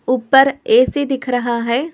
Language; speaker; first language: Hindi; non-native, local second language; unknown